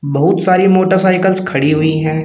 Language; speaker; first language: Hindi; native; Hindi